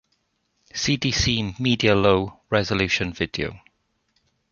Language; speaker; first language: English; native; English